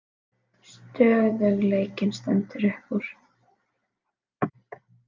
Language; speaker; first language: Icelandic; native; Icelandic